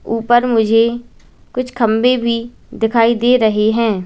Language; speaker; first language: Hindi; native; Hindi